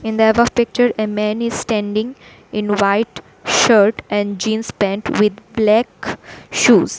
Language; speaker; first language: English; non-native, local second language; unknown